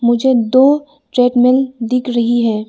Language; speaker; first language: Hindi; non-native, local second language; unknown